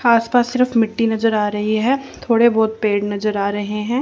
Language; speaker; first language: Hindi; native; Hindi